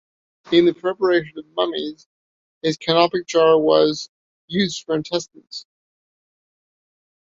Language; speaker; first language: English; native; English